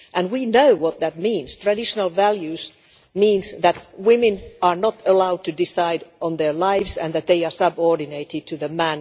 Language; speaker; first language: English; non-native, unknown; Finnish